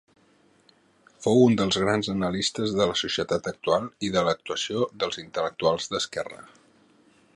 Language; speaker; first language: Catalan; native; Catalan